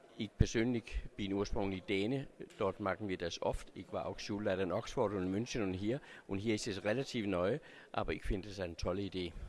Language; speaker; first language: German; non-native, related language; Danish